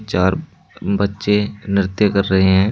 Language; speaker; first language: Hindi; native; Hindi